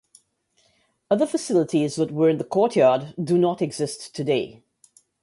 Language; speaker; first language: English; native; English